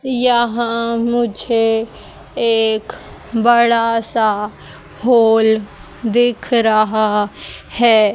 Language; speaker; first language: Hindi; native; Hindi